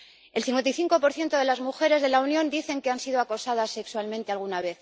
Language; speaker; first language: Spanish; native; Spanish